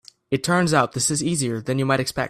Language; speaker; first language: English; native; English